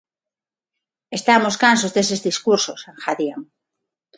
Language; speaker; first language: Galician; non-native, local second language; Spanish